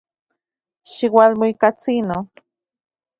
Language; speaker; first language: Central Puebla Nahuatl; native; Central Puebla Nahuatl